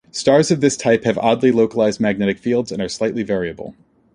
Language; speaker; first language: English; native; English